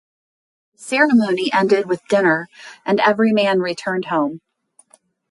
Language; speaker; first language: English; native; English